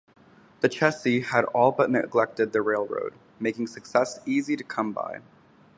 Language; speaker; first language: English; native; English